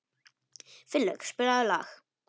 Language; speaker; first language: Icelandic; non-native, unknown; Polish